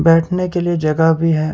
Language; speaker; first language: Hindi; non-native, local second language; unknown